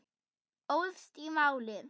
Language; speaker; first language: Icelandic; non-native, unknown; German